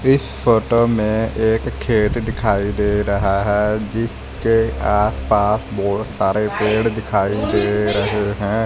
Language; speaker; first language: Hindi; non-native, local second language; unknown